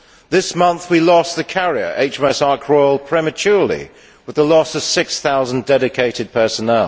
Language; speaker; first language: English; native; English